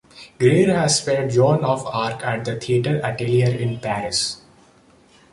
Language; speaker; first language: English; non-native, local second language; Odia